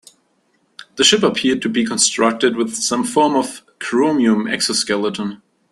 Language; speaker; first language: English; native; English